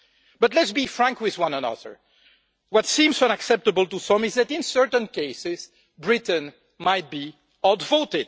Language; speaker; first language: English; non-native, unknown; French